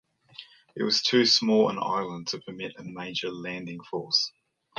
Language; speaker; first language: English; native; English